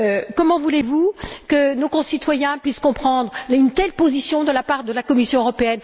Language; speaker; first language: French; native; French